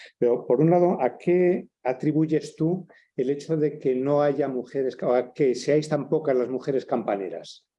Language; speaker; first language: Spanish; native; Spanish